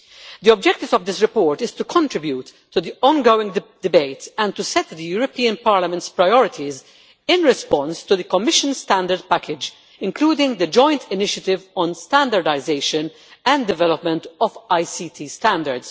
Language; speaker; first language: English; non-native, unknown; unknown